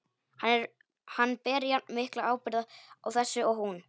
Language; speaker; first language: Icelandic; non-native, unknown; Polish